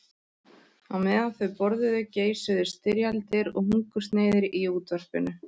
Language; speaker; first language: Icelandic; native; Icelandic